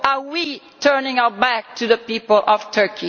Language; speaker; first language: English; non-native, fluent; Italian